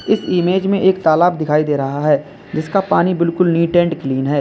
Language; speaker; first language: Hindi; native; Hindi